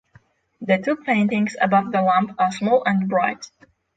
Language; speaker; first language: English; non-native, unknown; Polish